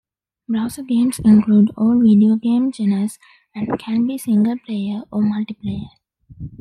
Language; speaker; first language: English; non-native, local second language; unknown